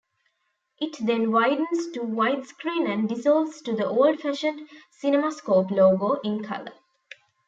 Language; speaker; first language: English; non-native, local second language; Tamil